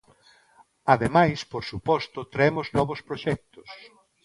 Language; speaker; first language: Galician; non-native, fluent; Spanish